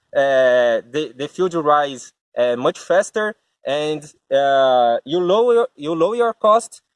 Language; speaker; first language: English; non-native, learner; Portuguese